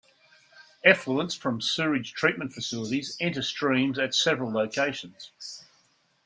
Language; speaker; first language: English; native; English